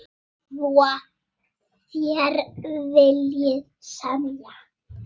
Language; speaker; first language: Icelandic; native; Icelandic